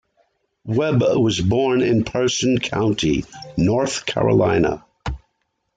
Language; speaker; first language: English; native; English